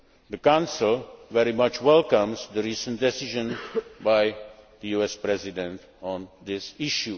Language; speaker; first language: English; non-native, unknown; Czech